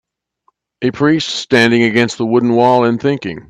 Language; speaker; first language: English; native; English